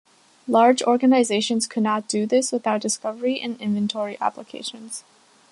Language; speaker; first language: English; native; English